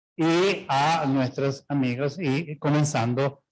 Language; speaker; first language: Spanish; non-native, related language; Italian